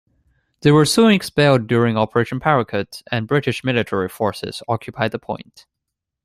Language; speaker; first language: English; non-native, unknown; Chinese